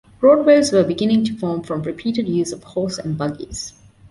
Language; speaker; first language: English; non-native, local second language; Divehi